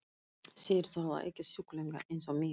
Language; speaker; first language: Icelandic; non-native, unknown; Russian